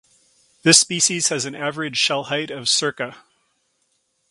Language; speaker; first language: English; native; English